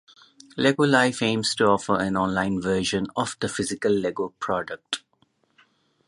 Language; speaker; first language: English; non-native, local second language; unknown